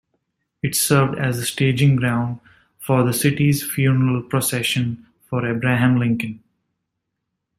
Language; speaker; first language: English; native; English